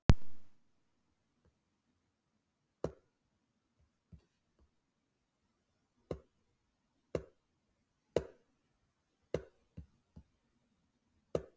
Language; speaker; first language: Icelandic; native; Icelandic